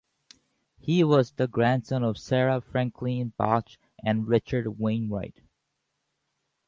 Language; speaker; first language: English; native; English